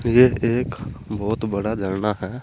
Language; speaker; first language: Hindi; native; Hindi